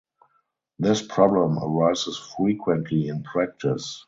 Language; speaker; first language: English; non-native, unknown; German